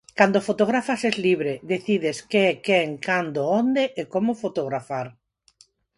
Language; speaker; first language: Galician; non-native, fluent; Spanish